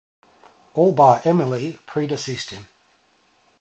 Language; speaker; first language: English; native; English